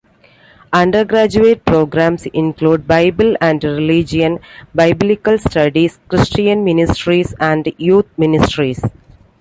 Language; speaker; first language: English; non-native, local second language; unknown